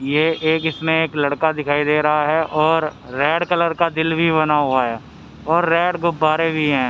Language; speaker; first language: Hindi; native; Hindi